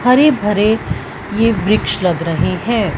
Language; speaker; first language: Hindi; non-native, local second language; Punjabi